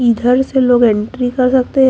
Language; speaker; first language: Hindi; native; Hindi